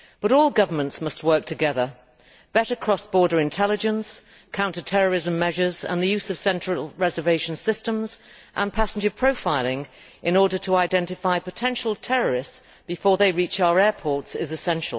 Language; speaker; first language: English; native; English